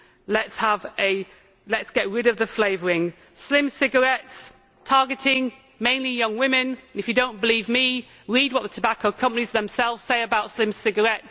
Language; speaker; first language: English; native; English